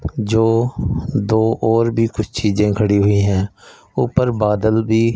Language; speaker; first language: Hindi; non-native, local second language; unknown